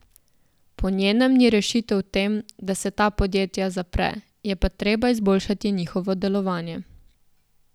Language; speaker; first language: Slovenian; native; Slovenian